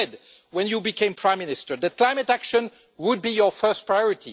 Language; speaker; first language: English; non-native, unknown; French